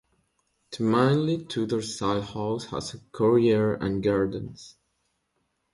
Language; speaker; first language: English; native; English